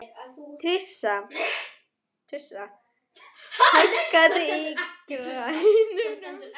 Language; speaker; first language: Icelandic; non-native, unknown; German